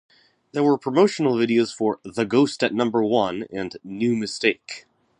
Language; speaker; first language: English; native; English